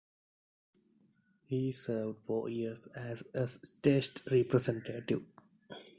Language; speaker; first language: English; non-native, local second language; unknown